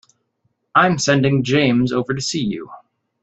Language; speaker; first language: English; native; English